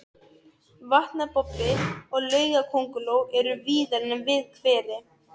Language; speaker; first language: Icelandic; non-native, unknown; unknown